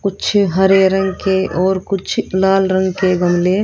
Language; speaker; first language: Hindi; native; Hindi